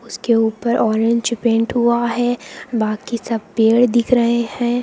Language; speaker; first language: Hindi; native; Hindi